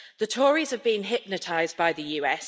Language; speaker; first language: English; native; English